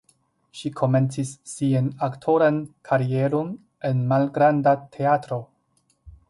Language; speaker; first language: Esperanto; non-native, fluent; Chinese